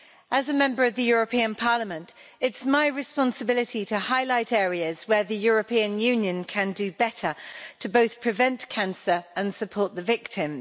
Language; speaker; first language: English; native; English